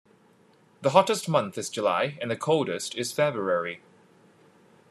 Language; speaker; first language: English; non-native, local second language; Cantonese